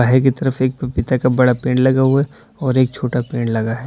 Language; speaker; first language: Hindi; native; Hindi